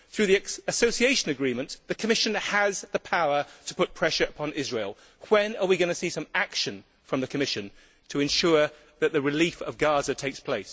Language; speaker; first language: English; native; English